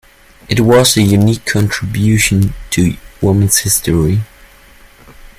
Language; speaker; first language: English; non-native, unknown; German